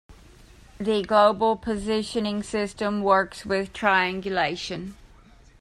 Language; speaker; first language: English; native; English